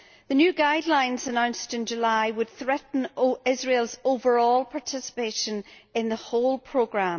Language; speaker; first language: English; native; English